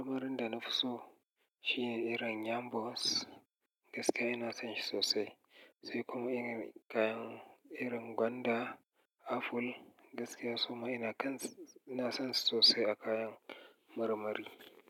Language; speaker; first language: Hausa; native; Hausa